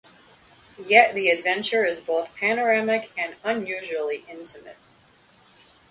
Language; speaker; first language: English; native; English